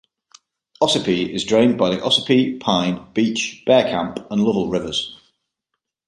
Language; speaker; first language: English; native; English